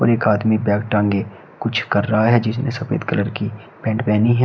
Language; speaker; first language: Hindi; native; Hindi